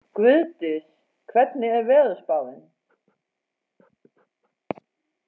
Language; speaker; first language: Icelandic; non-native, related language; Faroese